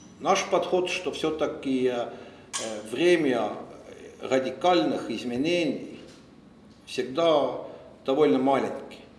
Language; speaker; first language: Russian; non-native, fluent; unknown